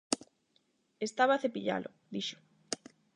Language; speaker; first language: Galician; non-native, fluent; Spanish